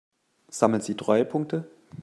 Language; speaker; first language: German; native; German